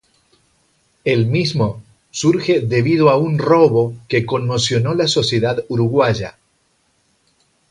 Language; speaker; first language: Spanish; native; Spanish